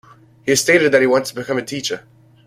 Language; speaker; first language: English; native; English